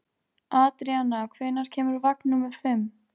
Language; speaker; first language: Icelandic; native; Icelandic